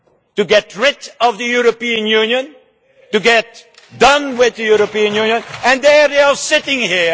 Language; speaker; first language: English; non-native, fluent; Dutch